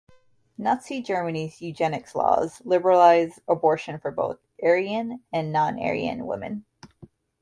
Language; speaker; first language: English; native; English